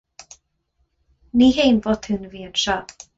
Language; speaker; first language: Irish; non-native, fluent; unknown